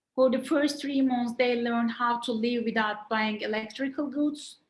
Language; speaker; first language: English; non-native, fluent; Turkish